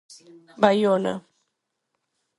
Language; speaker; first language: Galician; non-native, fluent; Spanish